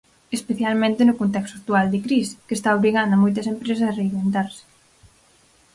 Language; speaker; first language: Galician; native; Galician